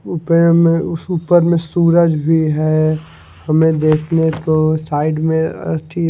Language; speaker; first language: Hindi; non-native, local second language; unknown